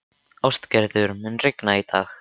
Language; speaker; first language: Icelandic; native; Icelandic